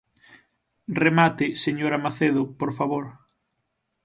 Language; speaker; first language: Galician; native; Galician